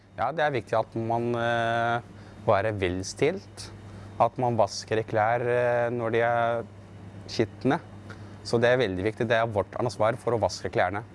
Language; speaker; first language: Norwegian; non-native, learner; Arabic